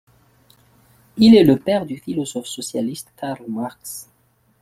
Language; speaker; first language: French; non-native, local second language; Malagasy